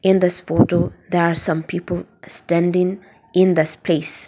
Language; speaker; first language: English; non-native, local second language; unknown